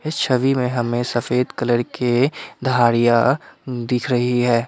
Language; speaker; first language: Hindi; non-native, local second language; Assamese